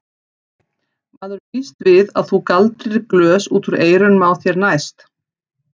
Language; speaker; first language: Icelandic; native; Icelandic